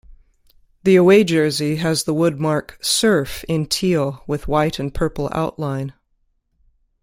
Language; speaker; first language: English; native; English